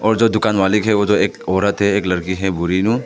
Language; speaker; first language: Hindi; non-native, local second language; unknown